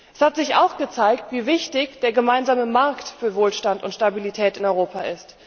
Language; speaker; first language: German; native; German